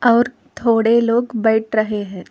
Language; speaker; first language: Hindi; non-native, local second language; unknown